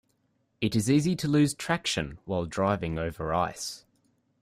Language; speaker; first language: English; native; English